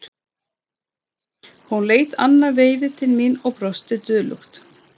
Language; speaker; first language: Icelandic; non-native, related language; Swedish